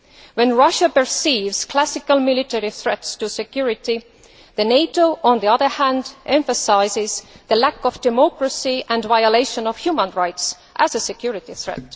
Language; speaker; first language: English; non-native, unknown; Estonian